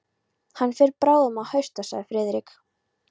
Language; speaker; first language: Icelandic; non-native, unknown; Polish